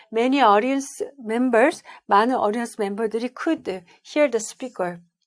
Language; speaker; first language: English; non-native, fluent; Korean